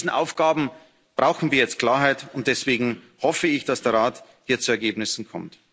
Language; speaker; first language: German; native; German